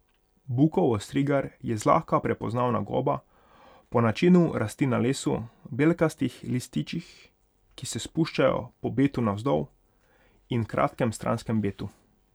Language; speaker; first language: Slovenian; non-native, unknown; Hungarian